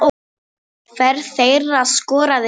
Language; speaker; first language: Icelandic; non-native, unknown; Polish